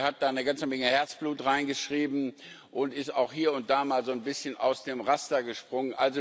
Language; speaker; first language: German; non-native, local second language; Luxembourgish